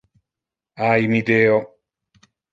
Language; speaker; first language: Interlingua; non-native, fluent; Italian